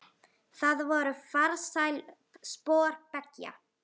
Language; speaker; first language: Icelandic; native; Icelandic